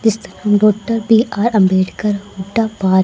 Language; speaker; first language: Hindi; native; Hindi